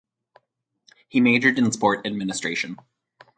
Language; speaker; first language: English; native; English